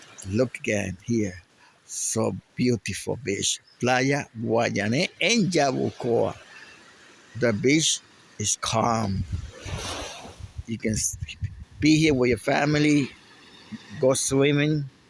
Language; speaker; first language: English; non-native, learner; Spanish